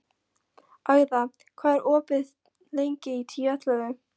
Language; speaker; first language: Icelandic; non-native, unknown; Polish